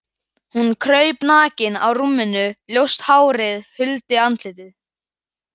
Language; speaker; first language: Icelandic; native; Icelandic